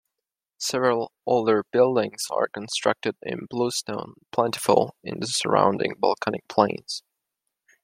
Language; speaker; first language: English; non-native, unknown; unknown